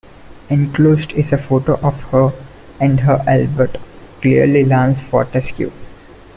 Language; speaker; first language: English; non-native, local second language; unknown